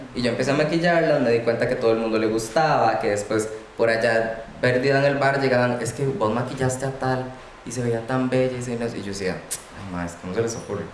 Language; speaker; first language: Spanish; native; Spanish